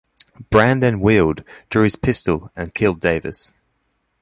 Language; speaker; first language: English; native; English